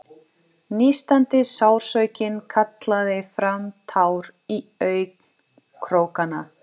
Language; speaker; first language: Icelandic; non-native, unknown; Portuguese